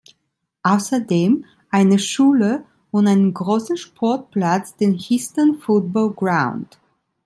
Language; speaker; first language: German; non-native, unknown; Italian